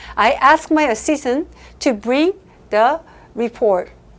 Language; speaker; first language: English; non-native, fluent; Korean